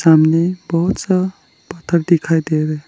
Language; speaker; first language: Hindi; non-native, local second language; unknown